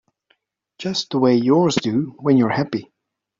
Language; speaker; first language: English; native; English